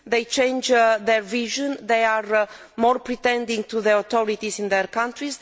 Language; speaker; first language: English; non-native, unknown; Romanian